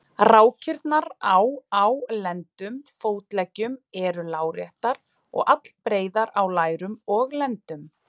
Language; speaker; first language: Icelandic; native; Icelandic